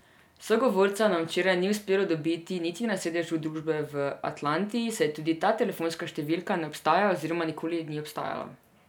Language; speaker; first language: Slovenian; non-native, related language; Serbian